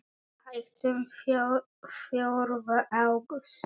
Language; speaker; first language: Icelandic; non-native, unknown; Polish